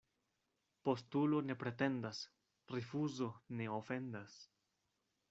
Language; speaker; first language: Esperanto; non-native, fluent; Spanish